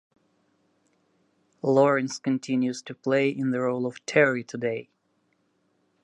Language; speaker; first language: English; native; English